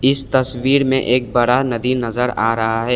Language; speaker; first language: Hindi; non-native, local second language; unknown